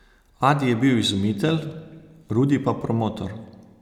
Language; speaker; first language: Slovenian; native; Slovenian